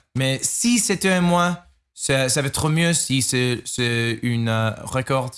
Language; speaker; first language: French; non-native, learner; English